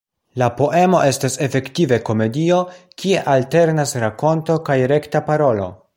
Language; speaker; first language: Esperanto; non-native, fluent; Polish